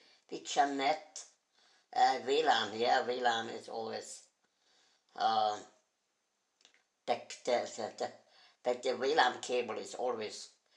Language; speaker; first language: English; non-native, fluent; German